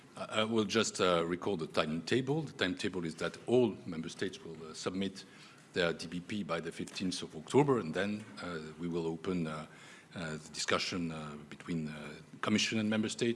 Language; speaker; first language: English; non-native, fluent; French